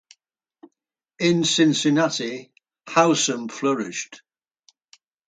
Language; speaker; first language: English; native; English